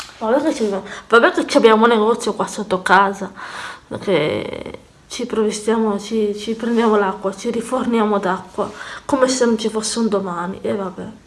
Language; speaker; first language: Italian; native; Italian